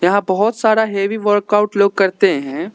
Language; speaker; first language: Hindi; non-native, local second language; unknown